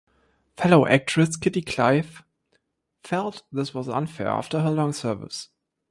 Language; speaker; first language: English; non-native, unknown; German